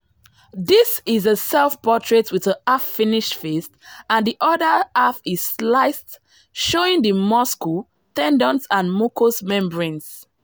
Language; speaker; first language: English; non-native, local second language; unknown